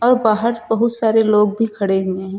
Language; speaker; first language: Hindi; native; Hindi